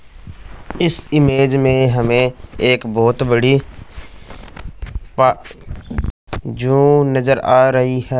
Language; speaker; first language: Hindi; non-native, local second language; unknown